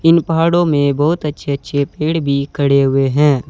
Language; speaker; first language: Hindi; native; Hindi